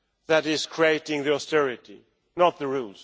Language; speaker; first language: English; non-native, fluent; Swedish